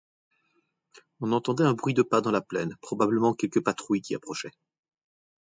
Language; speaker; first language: French; native; French